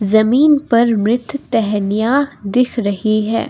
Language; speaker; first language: Hindi; non-native, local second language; Assamese